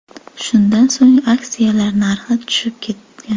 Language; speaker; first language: Uzbek; native; Uzbek